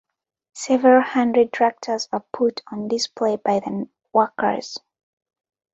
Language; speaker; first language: English; non-native, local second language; Ganda